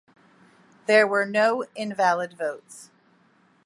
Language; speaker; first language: English; native; English